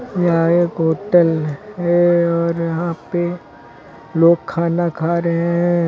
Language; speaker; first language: Hindi; native; Hindi